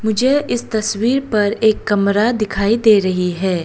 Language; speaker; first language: Hindi; non-native, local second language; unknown